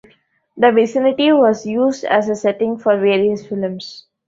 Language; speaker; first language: English; non-native, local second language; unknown